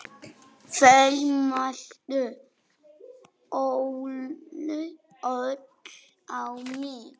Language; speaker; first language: Icelandic; non-native, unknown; Polish